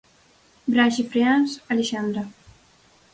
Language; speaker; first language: Galician; native; Galician